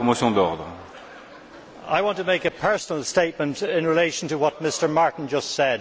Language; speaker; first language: English; native; English